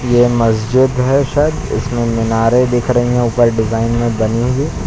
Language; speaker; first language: Hindi; native; Hindi